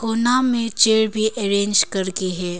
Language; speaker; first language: Hindi; non-native, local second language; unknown